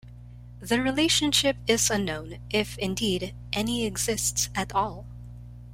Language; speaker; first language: English; non-native, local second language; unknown